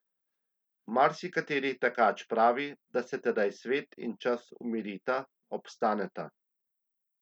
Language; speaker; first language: Slovenian; native; Slovenian